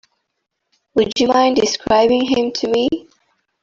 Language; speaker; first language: English; non-native, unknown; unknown